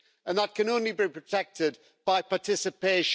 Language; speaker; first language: English; native; English